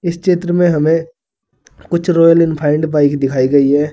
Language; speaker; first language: Hindi; native; Hindi